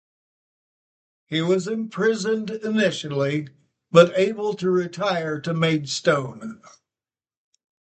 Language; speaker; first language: English; native; English